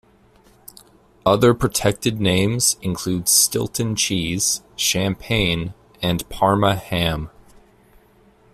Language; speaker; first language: English; native; English